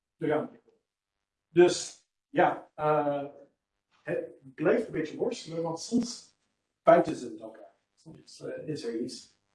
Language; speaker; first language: Dutch; non-native, fluent; English